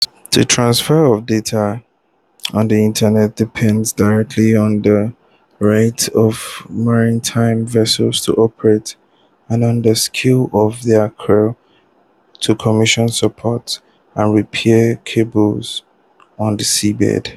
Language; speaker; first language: English; non-native, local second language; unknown